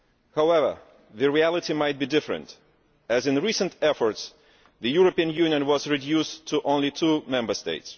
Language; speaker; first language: English; non-native, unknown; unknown